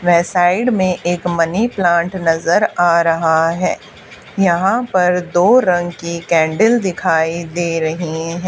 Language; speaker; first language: Hindi; native; Hindi